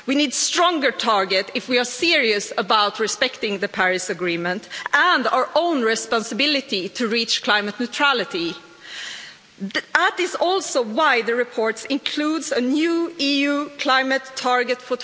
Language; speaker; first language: English; non-native, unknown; Swedish